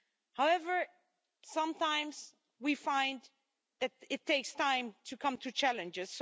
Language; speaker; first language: English; non-native, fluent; Dutch